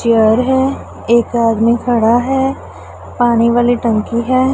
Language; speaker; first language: Hindi; non-native, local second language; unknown